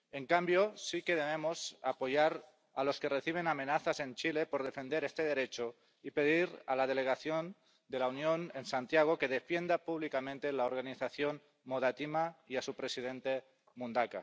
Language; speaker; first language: Spanish; non-native, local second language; Catalan